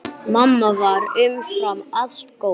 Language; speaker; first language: Icelandic; non-native, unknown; English